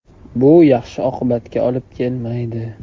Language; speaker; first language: Uzbek; native; Uzbek